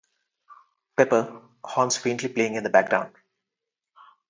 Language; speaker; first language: English; non-native, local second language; Telugu